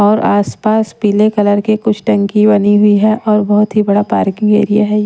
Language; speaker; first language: Hindi; non-native, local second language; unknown